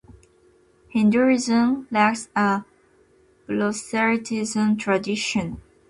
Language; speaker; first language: English; non-native, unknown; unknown